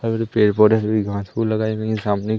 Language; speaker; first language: Hindi; native; Hindi